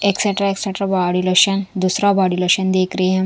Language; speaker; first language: Hindi; non-native, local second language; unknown